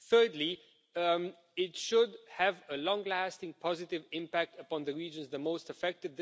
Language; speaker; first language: English; non-native, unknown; Romanian